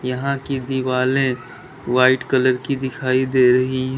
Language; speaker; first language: Hindi; native; Hindi